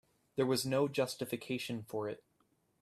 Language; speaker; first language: English; native; English